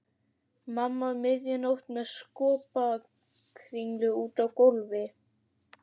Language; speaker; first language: Icelandic; native; Icelandic